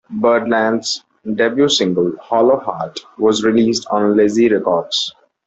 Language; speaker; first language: English; non-native, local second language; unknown